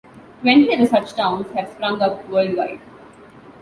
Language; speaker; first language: English; non-native, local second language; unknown